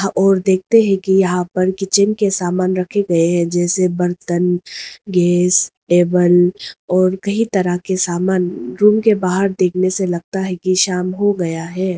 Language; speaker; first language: Hindi; non-native, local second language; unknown